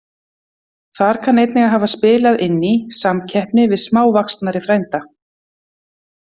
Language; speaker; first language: Icelandic; native; Icelandic